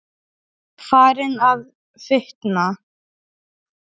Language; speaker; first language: Icelandic; non-native, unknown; Polish